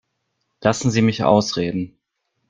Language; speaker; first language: German; native; German